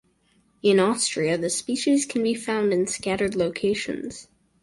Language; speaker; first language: English; native; English